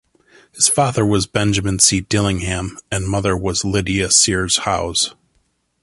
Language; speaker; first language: English; native; English